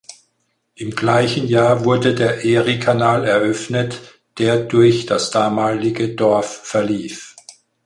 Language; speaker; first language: German; native; German